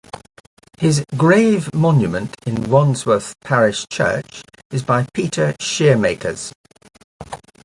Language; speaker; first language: English; native; English